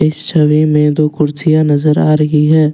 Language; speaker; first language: Hindi; non-native, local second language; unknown